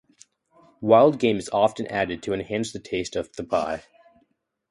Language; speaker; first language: English; native; English